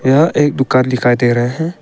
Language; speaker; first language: Hindi; early bilingual, other home language; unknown